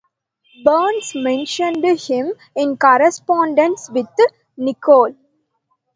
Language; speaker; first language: English; non-native, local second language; Tamil